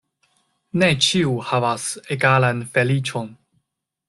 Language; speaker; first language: Esperanto; non-native, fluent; Chinese